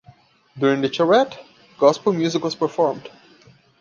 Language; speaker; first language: English; non-native, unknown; Portuguese